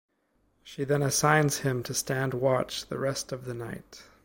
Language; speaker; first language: English; native; English